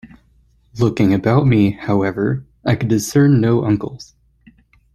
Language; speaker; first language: English; native; English